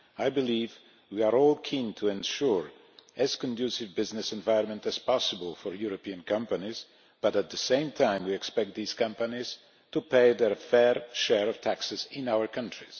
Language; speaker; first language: English; non-native, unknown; Polish